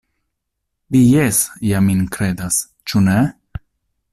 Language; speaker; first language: Esperanto; non-native, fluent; Italian